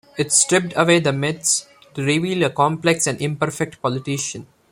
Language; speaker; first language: English; non-native, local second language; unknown